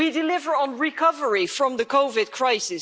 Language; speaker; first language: English; non-native, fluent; Dutch